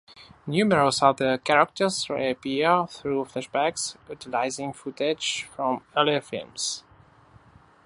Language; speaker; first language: English; non-native, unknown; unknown